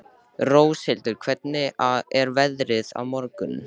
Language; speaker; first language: Icelandic; native; Icelandic